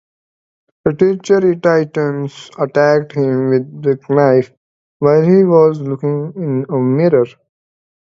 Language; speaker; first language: English; non-native, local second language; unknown